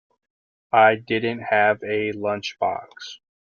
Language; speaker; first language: English; native; English